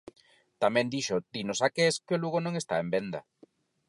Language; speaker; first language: Galician; non-native, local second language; Spanish